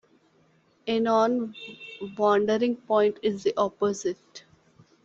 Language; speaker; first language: English; non-native, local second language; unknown